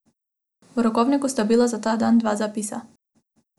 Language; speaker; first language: Slovenian; non-native, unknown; Macedonian